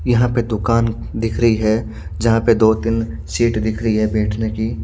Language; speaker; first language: Hindi; native; Hindi